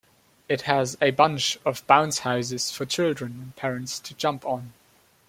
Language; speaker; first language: English; non-native, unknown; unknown